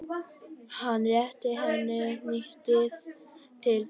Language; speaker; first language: Icelandic; non-native, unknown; Vietnamese